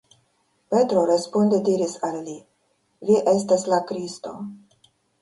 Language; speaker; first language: Esperanto; non-native, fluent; Russian